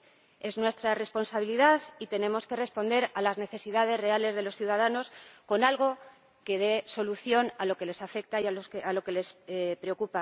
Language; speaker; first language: Spanish; native; Spanish